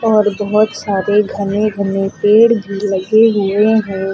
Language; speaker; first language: Hindi; native; Hindi